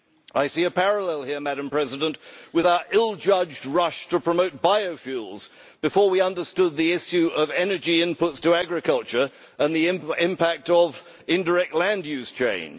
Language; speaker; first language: English; native; English